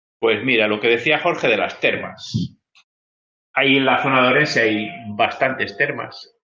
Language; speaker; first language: Spanish; native; Spanish